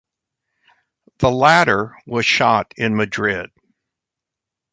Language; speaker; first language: English; native; English